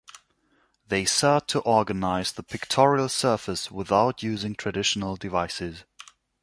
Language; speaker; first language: English; non-native, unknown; German